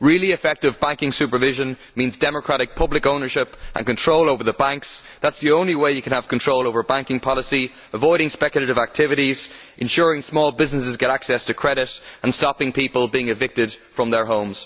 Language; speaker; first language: English; native; English